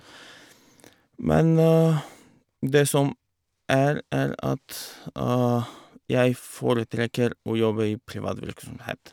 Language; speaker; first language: Norwegian; non-native, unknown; Bulgarian